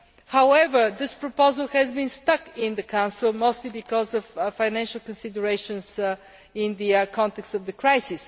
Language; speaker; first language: English; non-native, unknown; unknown